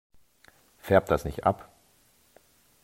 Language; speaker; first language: German; native; German